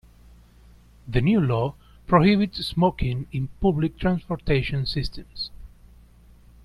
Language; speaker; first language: English; native; English